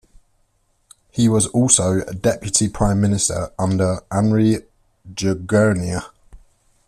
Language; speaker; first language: English; native; English